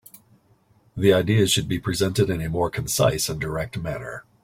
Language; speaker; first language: English; native; English